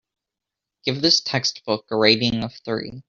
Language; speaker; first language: English; native; English